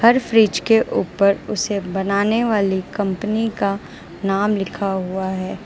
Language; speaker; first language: Hindi; non-native, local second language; Gujarati